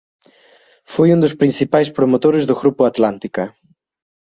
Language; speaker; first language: Galician; native; Galician